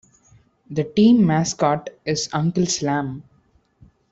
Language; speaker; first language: English; non-native, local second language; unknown